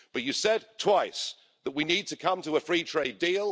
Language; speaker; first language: English; native; English